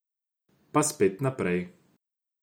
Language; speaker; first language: Slovenian; non-native, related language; Croatian